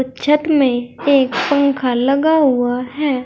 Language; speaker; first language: Hindi; native; Hindi